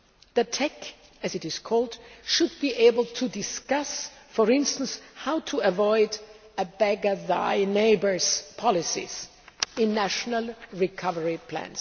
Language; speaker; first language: English; non-native, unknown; German